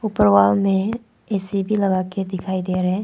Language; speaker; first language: Hindi; non-native, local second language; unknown